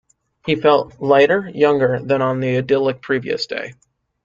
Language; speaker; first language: English; native; English